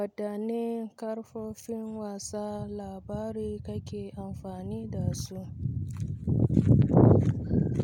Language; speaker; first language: Hausa; native; Hausa